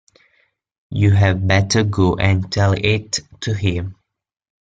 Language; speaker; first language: English; non-native, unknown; Italian